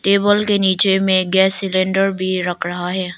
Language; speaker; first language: Hindi; non-native, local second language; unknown